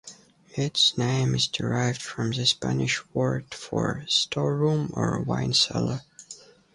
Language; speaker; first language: English; native; English